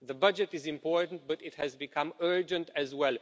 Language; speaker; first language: English; non-native, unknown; Romanian